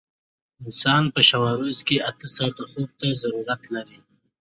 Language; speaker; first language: English; non-native, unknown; Pashto